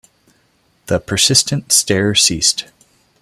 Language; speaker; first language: English; non-native, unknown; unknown